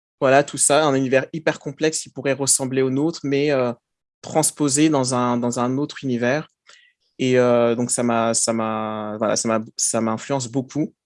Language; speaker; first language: French; early bilingual, other home language; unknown